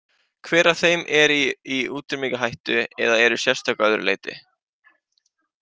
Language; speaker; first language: Icelandic; native; Icelandic